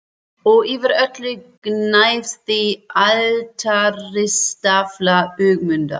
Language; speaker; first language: Icelandic; non-native, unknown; German